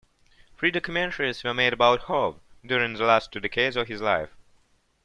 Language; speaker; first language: English; non-native, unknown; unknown